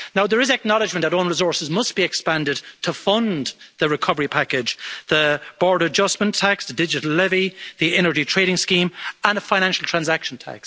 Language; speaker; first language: English; native; English